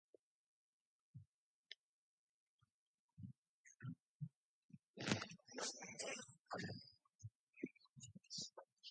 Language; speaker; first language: English; non-native, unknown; Mongolian